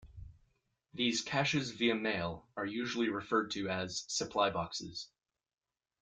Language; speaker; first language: English; native; English